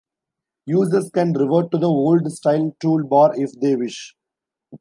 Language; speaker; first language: English; non-native, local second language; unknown